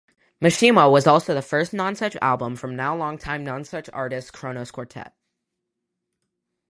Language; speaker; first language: English; native; English